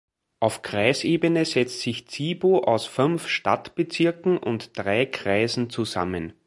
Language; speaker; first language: German; native; German